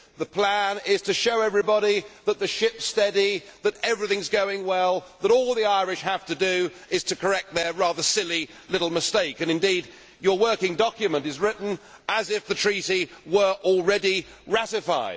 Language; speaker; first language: English; native; English